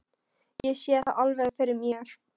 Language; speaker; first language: Icelandic; non-native, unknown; Polish